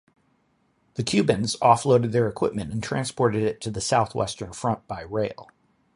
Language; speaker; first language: English; native; English